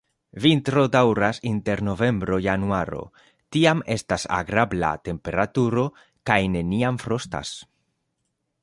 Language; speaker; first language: Esperanto; non-native, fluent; Spanish